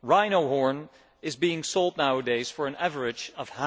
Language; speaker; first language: English; non-native, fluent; Dutch